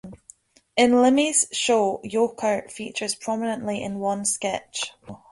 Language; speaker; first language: English; native; English